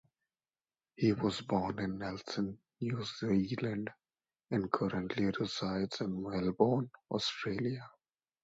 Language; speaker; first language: English; non-native, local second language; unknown